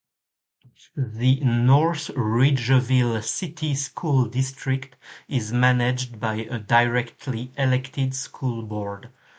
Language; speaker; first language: English; non-native, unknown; French